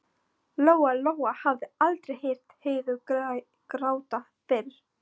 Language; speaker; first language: Icelandic; non-native, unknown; Polish